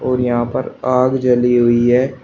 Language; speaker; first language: Hindi; native; Hindi